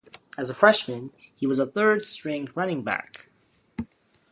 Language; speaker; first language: English; native; English